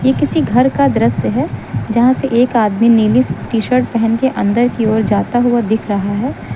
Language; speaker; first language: Hindi; native; Hindi